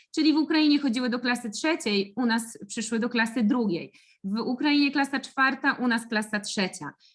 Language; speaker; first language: Polish; native; Polish